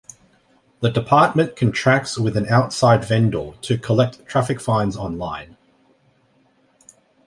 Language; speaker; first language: English; native; English